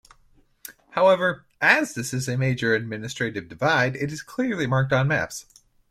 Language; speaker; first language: English; native; English